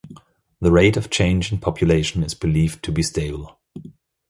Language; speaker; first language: English; non-native, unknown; German